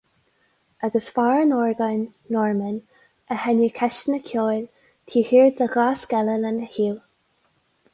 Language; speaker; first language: Irish; non-native, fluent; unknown